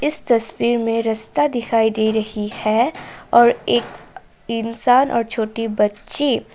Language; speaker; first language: Hindi; non-native, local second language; Assamese